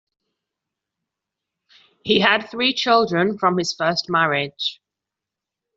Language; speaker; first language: English; non-native, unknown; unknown